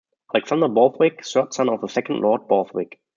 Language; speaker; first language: English; non-native, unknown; German